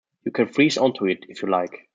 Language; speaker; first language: English; non-native, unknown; German